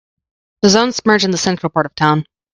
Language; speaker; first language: English; native; English